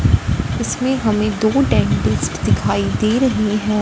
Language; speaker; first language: Hindi; non-native, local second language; Punjabi